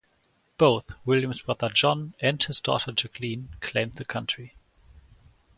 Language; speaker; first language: English; non-native, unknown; German